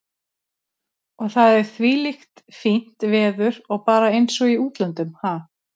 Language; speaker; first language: Icelandic; native; Icelandic